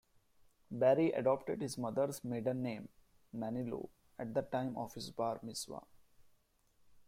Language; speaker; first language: English; non-native, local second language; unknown